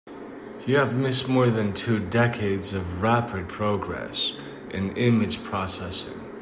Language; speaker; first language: English; native; English